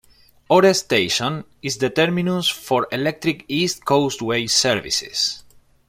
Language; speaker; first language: English; non-native, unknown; Spanish